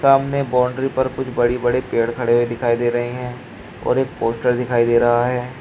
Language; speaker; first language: Hindi; native; Hindi